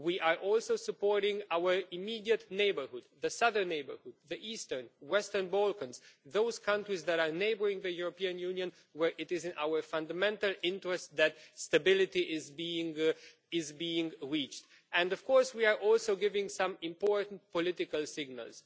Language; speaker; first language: English; non-native, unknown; Romanian